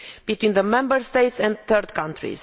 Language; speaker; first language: English; non-native, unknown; Romanian